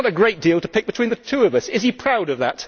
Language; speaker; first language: English; native; English